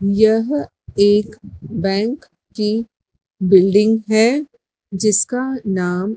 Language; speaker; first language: Hindi; native; Hindi